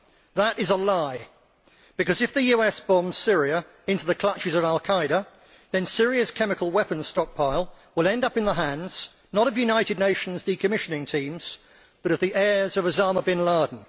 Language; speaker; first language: English; native; English